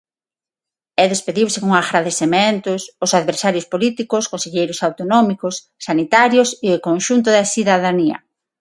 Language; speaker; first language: Galician; non-native, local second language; Spanish